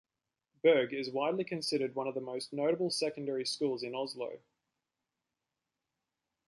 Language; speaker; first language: English; native; English